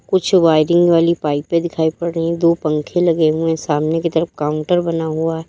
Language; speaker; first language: Hindi; native; Hindi